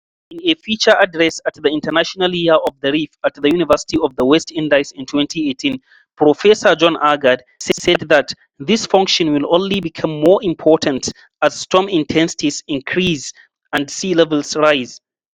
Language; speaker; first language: English; non-native, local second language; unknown